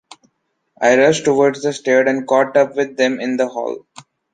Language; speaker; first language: English; non-native, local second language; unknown